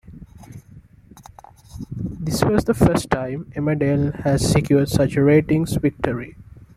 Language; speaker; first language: English; non-native, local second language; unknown